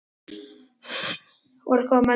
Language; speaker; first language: Icelandic; non-native, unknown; Polish